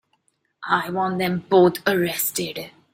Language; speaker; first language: English; non-native, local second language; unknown